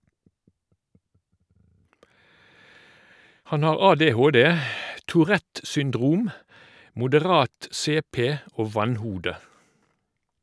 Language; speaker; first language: Norwegian; native; Norwegian